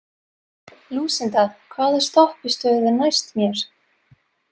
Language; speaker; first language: Icelandic; non-native, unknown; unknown